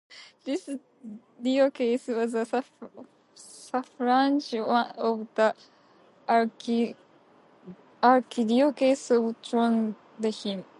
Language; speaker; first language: English; non-native, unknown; Japanese